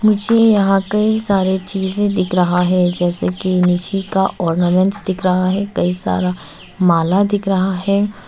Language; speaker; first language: Hindi; non-native, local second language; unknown